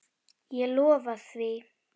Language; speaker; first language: Icelandic; native; Icelandic